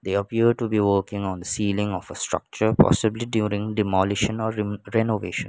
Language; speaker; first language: English; non-native, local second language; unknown